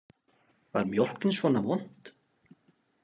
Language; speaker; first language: Icelandic; non-native, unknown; Slovak